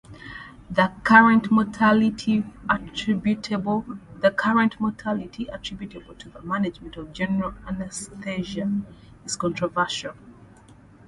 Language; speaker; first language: English; native; English